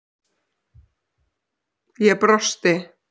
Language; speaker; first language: Icelandic; native; Icelandic